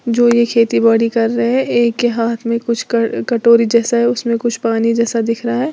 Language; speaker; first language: Hindi; native; Hindi